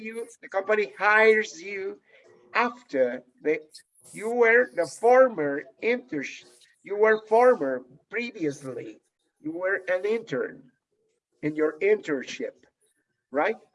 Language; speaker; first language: English; non-native, fluent; Spanish